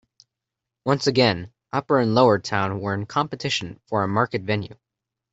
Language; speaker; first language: English; native; English